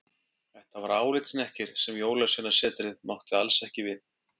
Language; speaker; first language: Icelandic; native; Icelandic